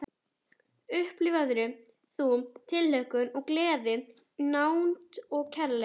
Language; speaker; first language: Icelandic; native; Icelandic